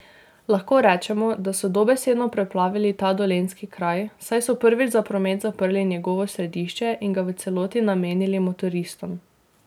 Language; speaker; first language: Slovenian; native; Slovenian